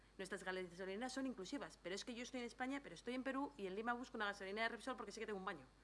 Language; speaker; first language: Spanish; native; Spanish